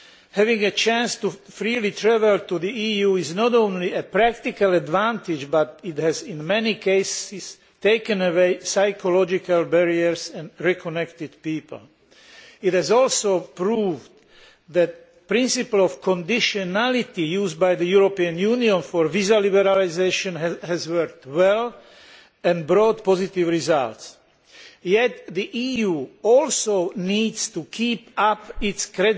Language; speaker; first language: English; non-native, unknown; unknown